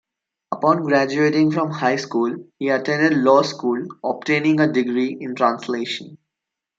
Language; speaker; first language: English; non-native, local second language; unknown